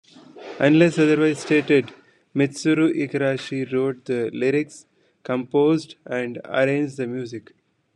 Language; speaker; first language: English; non-native, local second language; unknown